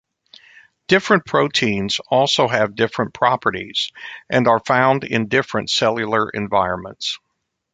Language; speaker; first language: English; native; English